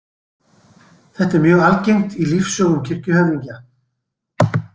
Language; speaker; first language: Icelandic; native; Icelandic